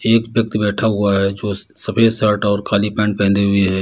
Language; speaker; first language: Hindi; native; Hindi